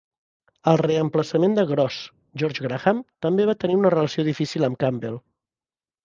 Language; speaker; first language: Catalan; native; Catalan